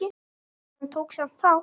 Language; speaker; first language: Icelandic; native; Icelandic